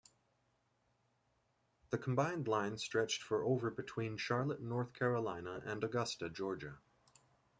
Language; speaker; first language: English; native; English